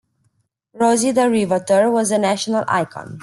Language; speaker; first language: English; non-native, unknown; Romanian